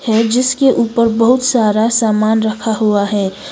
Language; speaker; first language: Hindi; non-native, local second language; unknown